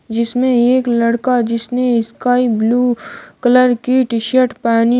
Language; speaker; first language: Hindi; native; Hindi